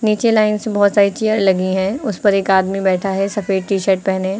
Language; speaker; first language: Hindi; native; Hindi